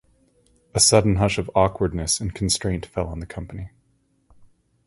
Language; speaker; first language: English; native; English